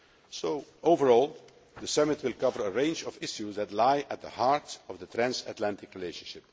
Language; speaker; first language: English; non-native, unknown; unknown